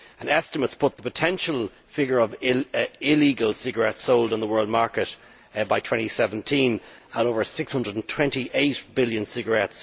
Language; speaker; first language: English; native; English